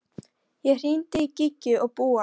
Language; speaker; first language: Icelandic; non-native, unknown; Polish